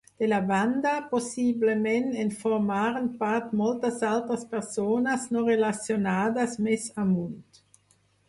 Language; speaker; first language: Catalan; non-native, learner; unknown